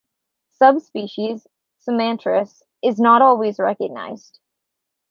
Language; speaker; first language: English; native; English